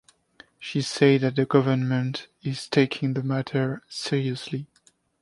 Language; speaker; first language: English; non-native, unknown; French